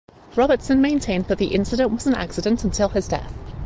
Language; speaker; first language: English; native; English